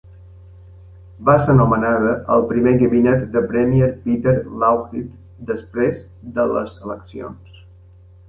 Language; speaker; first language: Catalan; native; Catalan